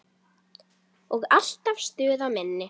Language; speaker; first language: Icelandic; native; Icelandic